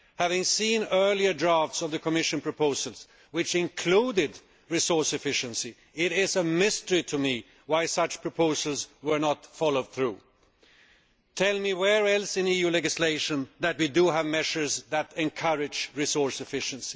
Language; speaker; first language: English; non-native, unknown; Swedish